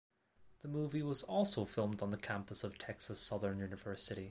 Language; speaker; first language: English; non-native, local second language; Cantonese